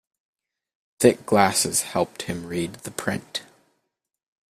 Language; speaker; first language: English; native; English